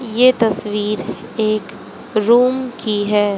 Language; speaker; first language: Hindi; native; Hindi